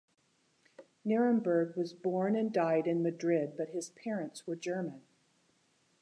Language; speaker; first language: English; native; English